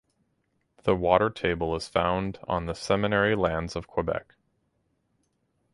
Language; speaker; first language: English; native; English